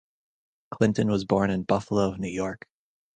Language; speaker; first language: English; native; English